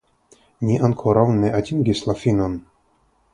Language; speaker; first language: Esperanto; non-native, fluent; Russian